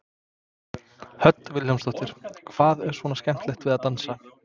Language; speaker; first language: Icelandic; non-native, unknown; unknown